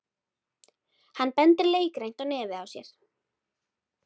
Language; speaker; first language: Icelandic; native; Icelandic